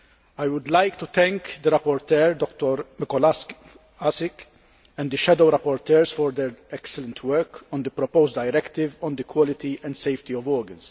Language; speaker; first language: English; non-native, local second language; Maltese